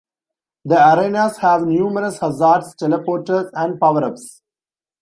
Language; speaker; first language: English; non-native, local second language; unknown